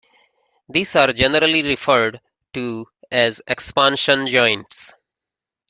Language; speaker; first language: English; native; English